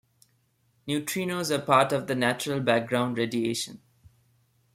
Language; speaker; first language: English; non-native, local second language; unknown